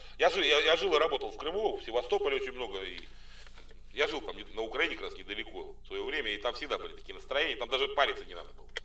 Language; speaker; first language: Russian; native; Russian